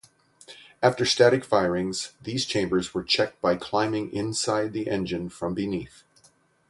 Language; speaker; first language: English; native; English